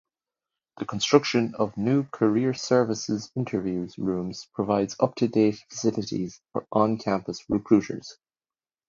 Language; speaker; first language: English; native; English